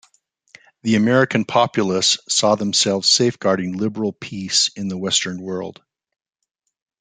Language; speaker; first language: English; native; English